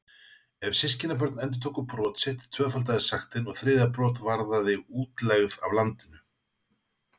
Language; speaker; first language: Icelandic; native; Icelandic